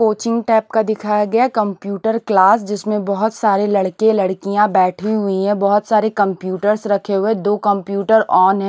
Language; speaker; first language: Hindi; non-native, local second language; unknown